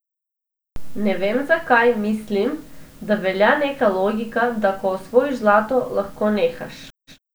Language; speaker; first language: Slovenian; non-native, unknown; Macedonian